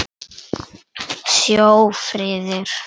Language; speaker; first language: Icelandic; native; Icelandic